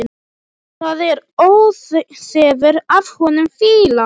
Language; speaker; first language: Icelandic; non-native, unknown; Polish